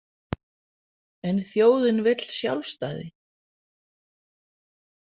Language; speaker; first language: Icelandic; non-native, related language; Danish